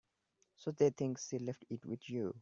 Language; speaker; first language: English; non-native, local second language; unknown